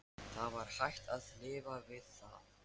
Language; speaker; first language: Icelandic; non-native, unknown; Lithuanian